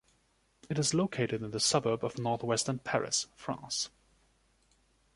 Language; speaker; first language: English; non-native, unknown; German